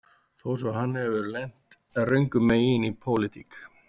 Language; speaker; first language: Icelandic; native; Icelandic